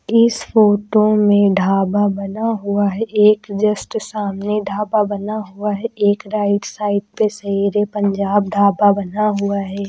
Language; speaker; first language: Hindi; native; Hindi